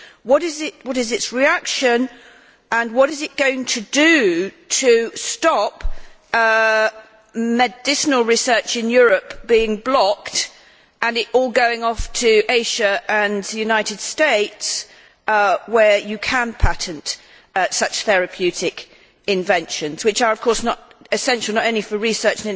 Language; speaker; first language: English; native; English